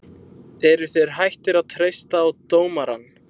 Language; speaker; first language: Icelandic; native; Icelandic